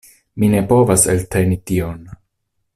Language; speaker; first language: Esperanto; non-native, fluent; Italian